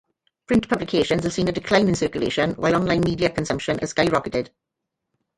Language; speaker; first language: English; native; English